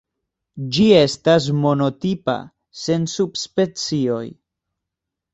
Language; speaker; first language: Esperanto; non-native, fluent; Spanish